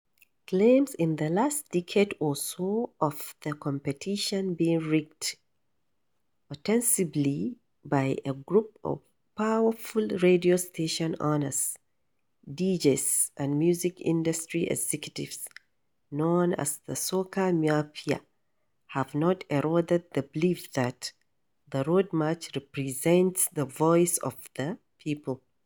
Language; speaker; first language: English; non-native, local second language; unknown